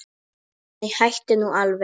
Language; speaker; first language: Icelandic; non-native, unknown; Polish